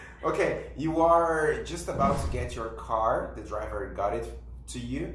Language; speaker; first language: English; non-native, fluent; Portuguese